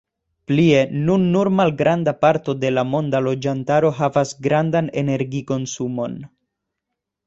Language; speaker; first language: Esperanto; non-native, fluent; Spanish